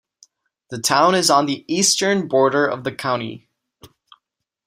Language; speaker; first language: English; non-native, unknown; Czech